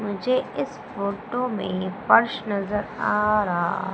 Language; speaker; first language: Hindi; native; Hindi